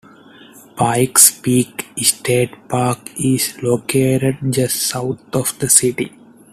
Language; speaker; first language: English; non-native, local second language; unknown